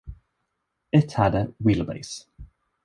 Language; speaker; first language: English; non-native, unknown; Swedish